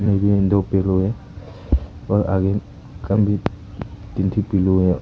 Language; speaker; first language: Hindi; early bilingual, other home language; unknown